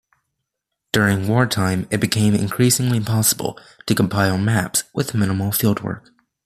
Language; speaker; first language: English; native; English